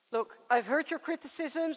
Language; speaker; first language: English; non-native, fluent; Dutch